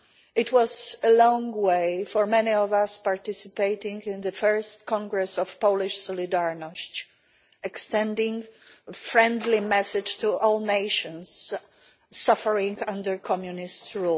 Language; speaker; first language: English; non-native, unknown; Polish